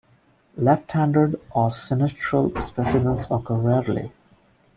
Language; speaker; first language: English; non-native, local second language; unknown